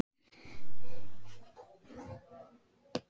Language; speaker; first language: Icelandic; non-native, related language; Swedish